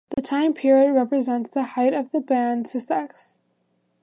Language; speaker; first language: English; native; English